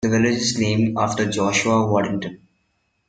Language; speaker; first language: English; non-native, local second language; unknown